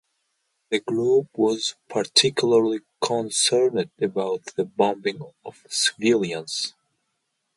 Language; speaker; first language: English; non-native, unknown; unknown